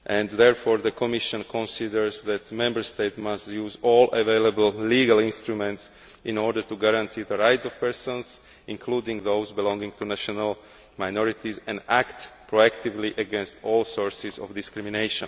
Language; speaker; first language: English; non-native, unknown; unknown